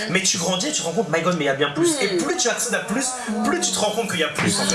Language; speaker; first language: French; native; French